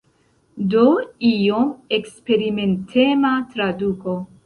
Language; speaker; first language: Esperanto; non-native, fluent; Central Kurdish